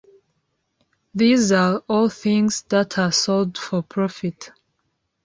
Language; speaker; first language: English; non-native, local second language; Kinyarwanda